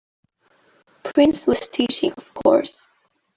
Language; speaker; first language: English; non-native, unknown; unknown